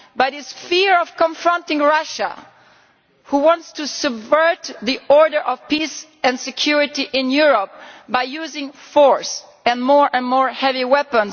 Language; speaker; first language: English; non-native, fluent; Italian